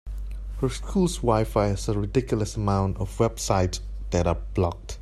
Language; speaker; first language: English; non-native, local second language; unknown